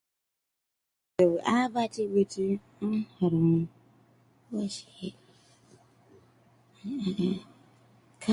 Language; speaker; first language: English; native; English